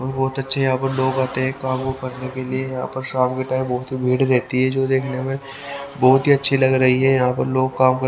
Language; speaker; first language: Hindi; native; Hindi